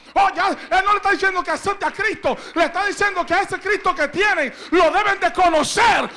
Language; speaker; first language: Spanish; native; Spanish